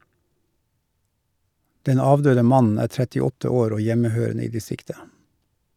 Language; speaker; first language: Norwegian; native; Norwegian